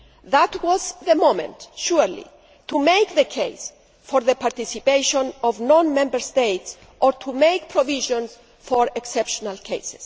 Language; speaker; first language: English; non-native, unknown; Greek